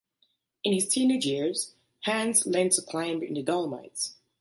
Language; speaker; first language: English; native; English